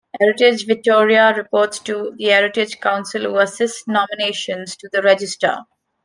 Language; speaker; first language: English; non-native, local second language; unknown